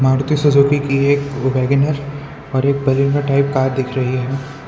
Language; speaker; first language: Hindi; non-native, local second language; Gujarati